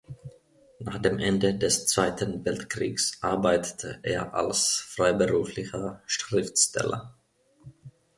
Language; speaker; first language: German; non-native, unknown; Finnish